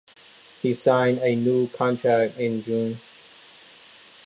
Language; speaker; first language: English; non-native, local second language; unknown